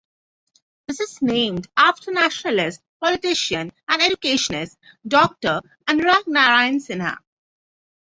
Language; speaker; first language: English; non-native, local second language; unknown